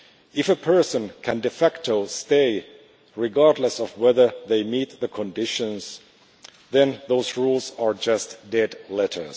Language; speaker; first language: English; non-native, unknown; Finnish